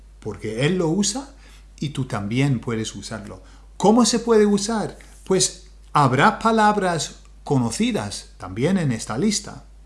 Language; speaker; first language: Spanish; non-native, fluent; English